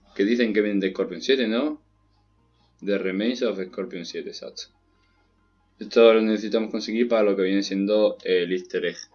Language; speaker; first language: Spanish; native; Spanish